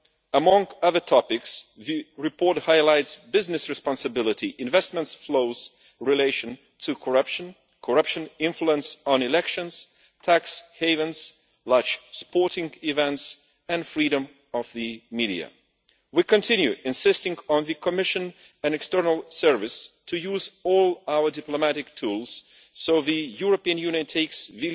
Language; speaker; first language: English; non-native, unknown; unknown